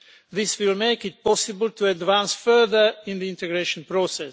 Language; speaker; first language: English; non-native, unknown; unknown